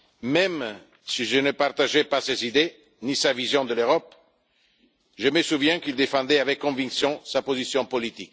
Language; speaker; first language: French; non-native, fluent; Italian